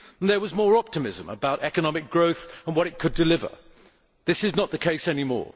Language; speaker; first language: English; native; English